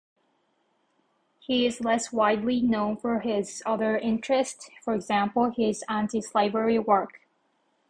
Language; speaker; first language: English; non-native, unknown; Japanese